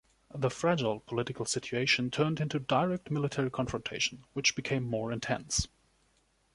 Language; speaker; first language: English; non-native, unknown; German